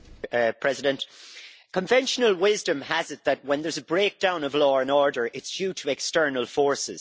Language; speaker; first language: English; native; English